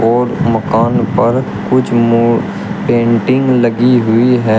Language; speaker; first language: Hindi; native; Hindi